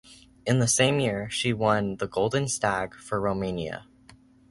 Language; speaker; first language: English; native; English